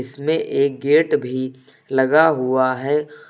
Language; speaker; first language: Hindi; native; Hindi